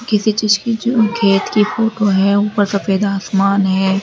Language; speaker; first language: Hindi; native; Hindi